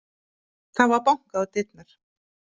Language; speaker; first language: Icelandic; native; Icelandic